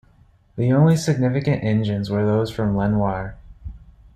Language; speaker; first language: English; native; English